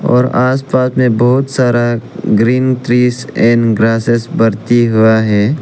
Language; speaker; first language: Hindi; non-native, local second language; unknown